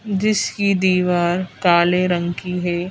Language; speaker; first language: Hindi; native; Hindi